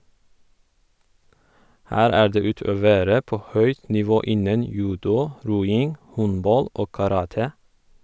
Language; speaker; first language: Norwegian; non-native, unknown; Kurdish